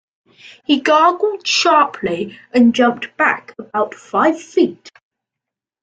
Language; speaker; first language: English; native; English